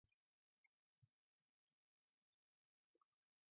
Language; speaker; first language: English; non-native, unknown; Mongolian